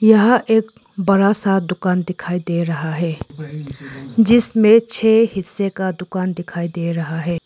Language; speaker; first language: Hindi; non-native, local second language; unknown